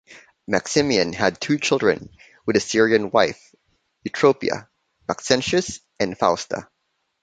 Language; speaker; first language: English; non-native, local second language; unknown